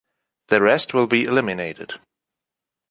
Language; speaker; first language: English; non-native, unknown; German